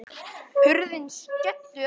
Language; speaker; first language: Icelandic; native; Icelandic